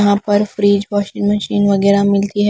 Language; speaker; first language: Hindi; non-native, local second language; Punjabi